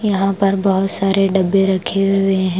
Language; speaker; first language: Hindi; non-native, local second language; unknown